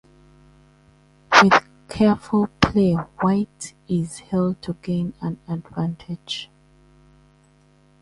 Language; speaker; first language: English; non-native, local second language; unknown